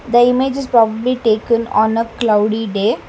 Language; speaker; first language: English; non-native, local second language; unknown